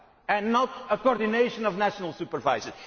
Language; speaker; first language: English; non-native, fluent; Dutch